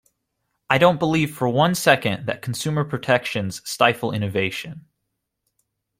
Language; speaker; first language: English; native; English